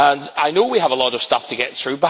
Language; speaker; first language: English; native; English